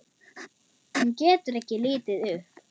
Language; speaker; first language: Icelandic; non-native, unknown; German